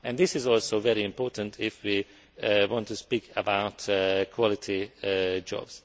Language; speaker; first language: English; non-native, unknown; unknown